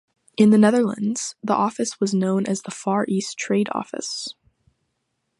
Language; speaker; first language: English; non-native, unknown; French